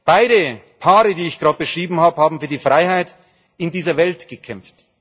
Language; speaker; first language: German; native; German